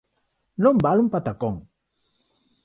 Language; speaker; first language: Galician; non-native, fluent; Spanish